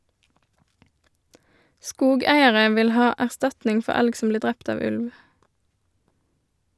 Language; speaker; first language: Norwegian; native; Norwegian